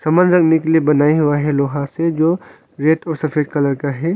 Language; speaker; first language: Hindi; non-native, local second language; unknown